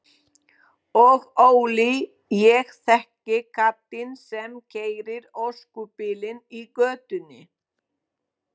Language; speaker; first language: Icelandic; non-native, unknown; Polish